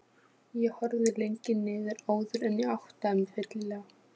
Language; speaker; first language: Icelandic; non-native, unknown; Polish